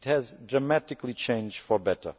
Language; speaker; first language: English; non-native, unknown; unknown